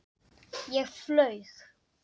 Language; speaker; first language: Icelandic; non-native, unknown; Dutch